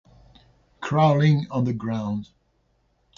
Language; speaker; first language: English; non-native, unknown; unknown